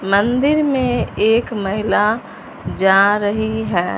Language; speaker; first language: Hindi; non-native, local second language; Punjabi